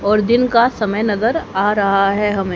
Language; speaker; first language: Hindi; native; Hindi